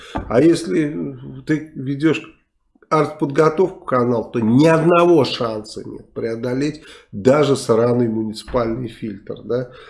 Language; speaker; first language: Russian; native; Russian